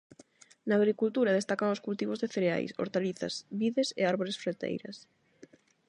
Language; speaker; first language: Galician; non-native, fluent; Spanish